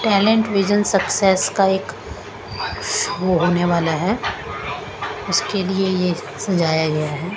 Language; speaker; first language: Hindi; non-native, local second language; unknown